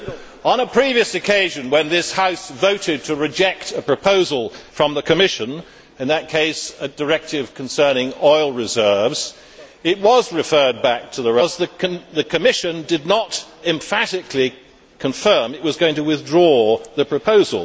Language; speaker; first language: English; native; English